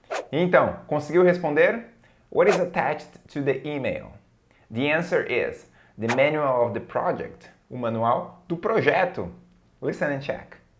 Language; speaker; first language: English; non-native, fluent; Portuguese